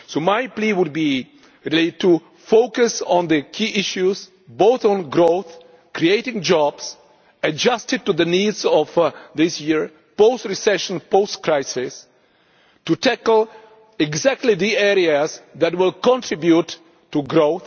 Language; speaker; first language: English; non-native, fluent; Czech